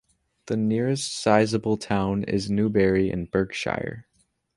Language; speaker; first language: English; native; English